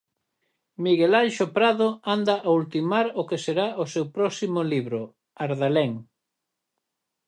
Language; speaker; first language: Galician; native; Galician